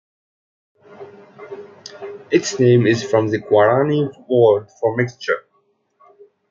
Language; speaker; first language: English; native; English